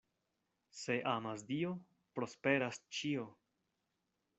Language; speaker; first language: Esperanto; non-native, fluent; Spanish